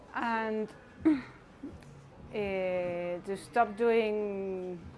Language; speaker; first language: English; non-native, learner; Spanish